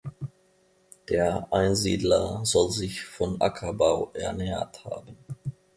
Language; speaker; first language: German; non-native, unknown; Finnish